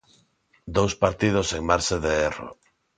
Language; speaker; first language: Galician; non-native, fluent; Spanish